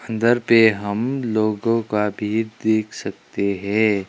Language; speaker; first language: Hindi; non-native, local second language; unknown